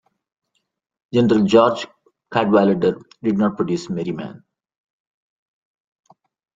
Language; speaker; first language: English; non-native, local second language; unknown